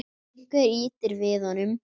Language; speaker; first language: Icelandic; native; Icelandic